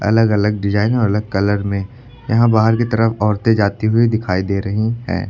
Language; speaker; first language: Hindi; native; Hindi